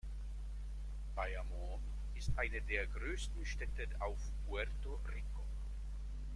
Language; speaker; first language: German; non-native, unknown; Czech